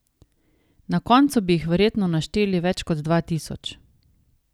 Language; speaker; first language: Slovenian; native; Slovenian